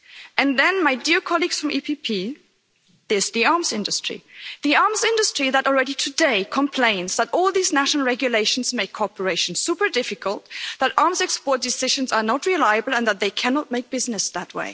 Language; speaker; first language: English; non-native, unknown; German